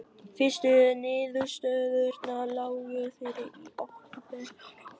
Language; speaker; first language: Icelandic; non-native, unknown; Vietnamese